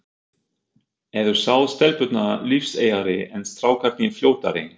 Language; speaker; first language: Icelandic; non-native, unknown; German